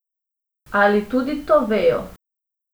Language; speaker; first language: Slovenian; non-native, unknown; Macedonian